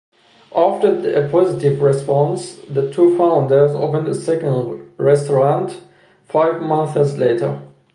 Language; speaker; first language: English; non-native, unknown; Persian